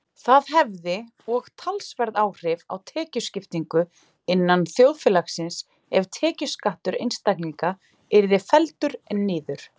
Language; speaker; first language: Icelandic; native; Icelandic